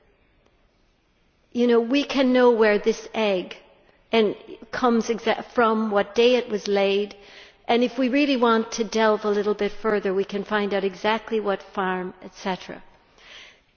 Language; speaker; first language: English; native; English